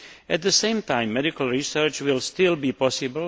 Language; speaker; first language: English; non-native, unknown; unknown